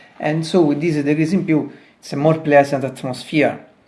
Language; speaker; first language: English; non-native, learner; Italian